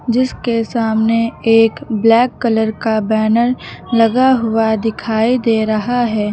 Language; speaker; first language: Hindi; native; Hindi